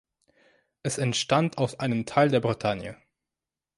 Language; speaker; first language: German; non-native, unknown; French